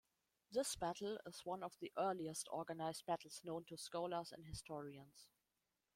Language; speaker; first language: English; non-native, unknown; German